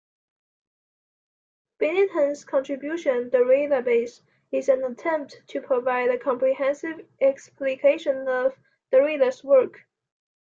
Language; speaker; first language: English; non-native, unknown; Chinese